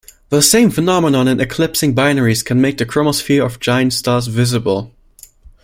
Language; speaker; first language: English; non-native, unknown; German